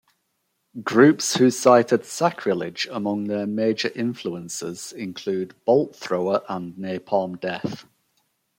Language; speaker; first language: English; native; English